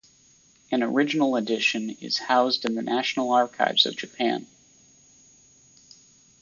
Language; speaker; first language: English; native; English